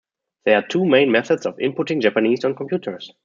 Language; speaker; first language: English; non-native, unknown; German